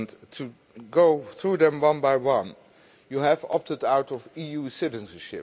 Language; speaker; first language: English; non-native, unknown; Dutch